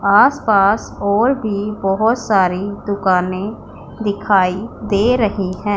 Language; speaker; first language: Hindi; non-native, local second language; Punjabi